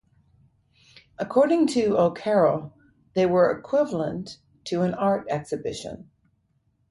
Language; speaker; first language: English; native; English